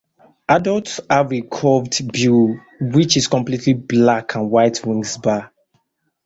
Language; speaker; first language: English; non-native, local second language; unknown